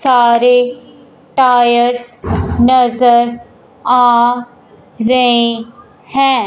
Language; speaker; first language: Hindi; non-native, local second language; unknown